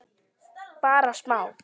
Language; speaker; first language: Icelandic; native; Icelandic